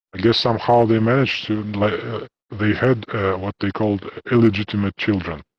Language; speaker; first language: English; non-native, fluent; Russian